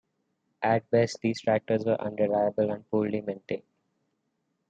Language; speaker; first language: English; non-native, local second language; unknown